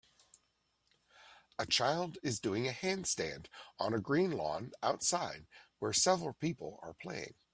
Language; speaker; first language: English; native; English